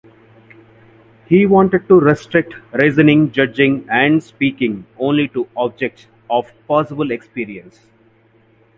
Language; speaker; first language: English; non-native, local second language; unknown